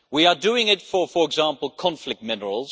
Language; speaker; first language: English; non-native, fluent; Dutch